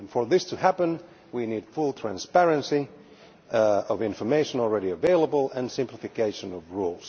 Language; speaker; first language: English; non-native, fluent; Finnish